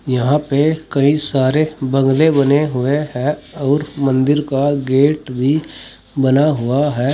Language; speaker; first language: Hindi; native; Hindi